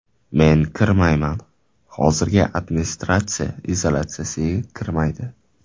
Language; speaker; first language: Uzbek; native; Uzbek